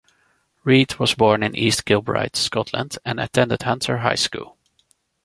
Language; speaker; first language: English; non-native, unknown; Dutch